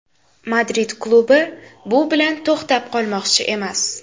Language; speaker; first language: Uzbek; native; Uzbek